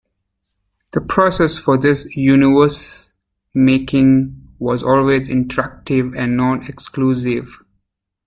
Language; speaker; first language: English; native; English